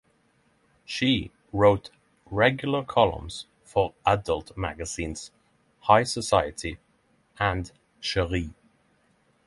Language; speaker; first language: English; non-native, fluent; Norwegian